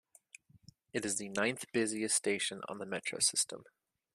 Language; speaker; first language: English; native; English